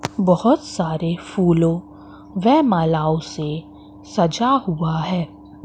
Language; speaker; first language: Hindi; native; Hindi